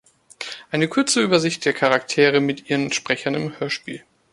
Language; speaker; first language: German; native; German